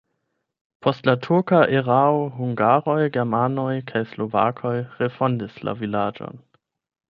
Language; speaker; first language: Esperanto; non-native, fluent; German